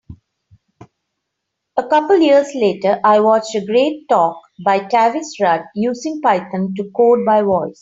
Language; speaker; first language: English; non-native, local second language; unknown